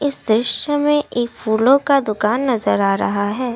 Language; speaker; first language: Hindi; non-native, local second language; Assamese